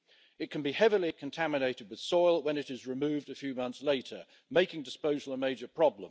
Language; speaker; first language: English; native; English